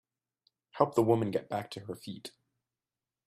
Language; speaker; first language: English; native; English